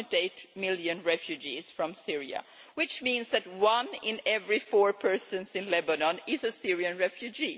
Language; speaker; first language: English; non-native, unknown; Swedish